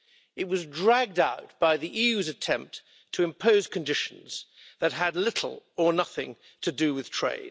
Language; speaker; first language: English; native; English